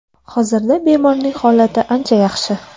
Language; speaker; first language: Uzbek; native; Uzbek